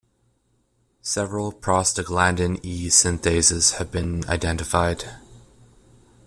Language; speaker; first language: English; native; English